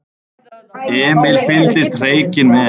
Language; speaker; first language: Icelandic; native; Icelandic